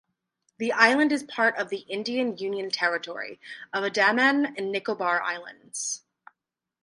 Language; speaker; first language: English; native; English